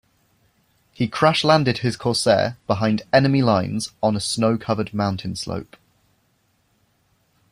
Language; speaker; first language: English; native; English